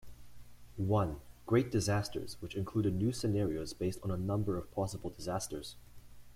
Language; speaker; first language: English; native; English